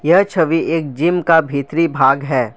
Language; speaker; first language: Hindi; non-native, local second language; Assamese